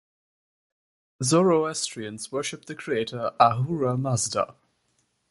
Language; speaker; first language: English; non-native, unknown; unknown